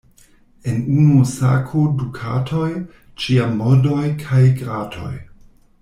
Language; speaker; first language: Esperanto; non-native, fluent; German